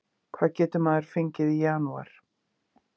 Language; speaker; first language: Icelandic; native; Icelandic